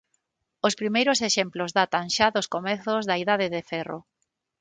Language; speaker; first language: Galician; non-native, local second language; Spanish